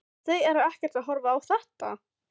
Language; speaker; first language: Icelandic; non-native, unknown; Filipino